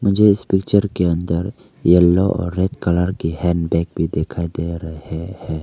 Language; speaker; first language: Hindi; early bilingual, other home language; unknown